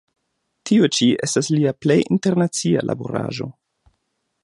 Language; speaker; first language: Esperanto; non-native, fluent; German